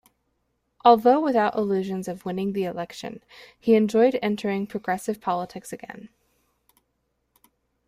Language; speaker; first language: English; native; English